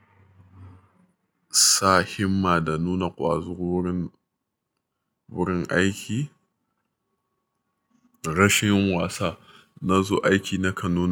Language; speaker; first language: Hausa; native; Hausa